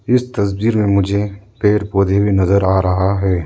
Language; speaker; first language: Hindi; non-native, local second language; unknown